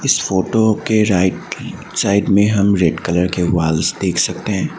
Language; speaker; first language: Hindi; non-native, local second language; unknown